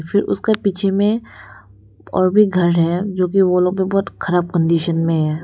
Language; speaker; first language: Hindi; non-native, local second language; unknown